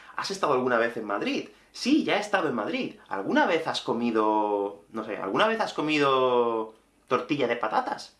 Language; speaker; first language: Spanish; native; Spanish